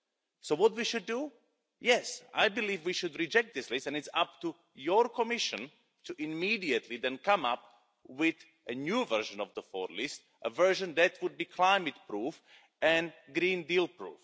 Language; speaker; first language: English; non-native, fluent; Slovak